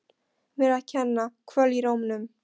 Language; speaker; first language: Icelandic; non-native, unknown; Polish